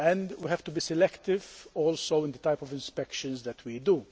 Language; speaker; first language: English; non-native, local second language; Maltese